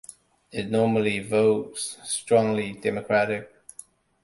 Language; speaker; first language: English; non-native, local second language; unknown